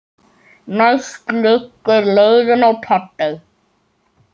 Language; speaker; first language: Icelandic; native; Icelandic